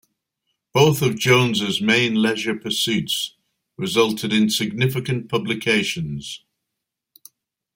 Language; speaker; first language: English; native; English